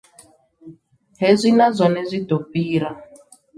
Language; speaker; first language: Venda; non-native, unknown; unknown